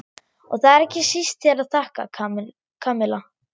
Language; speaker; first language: Icelandic; non-native, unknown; German